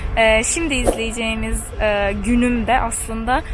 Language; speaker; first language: Turkish; native; Turkish